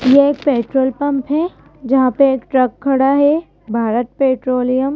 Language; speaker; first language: Hindi; native; Hindi